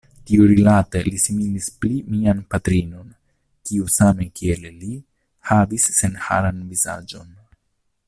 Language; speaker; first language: Esperanto; non-native, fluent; Italian